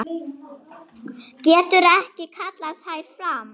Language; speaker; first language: Icelandic; non-native, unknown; German